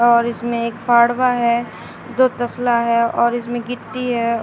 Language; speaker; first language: Hindi; native; Hindi